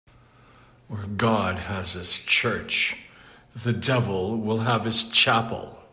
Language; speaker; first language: English; native; English